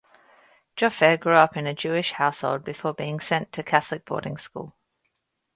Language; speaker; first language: English; native; English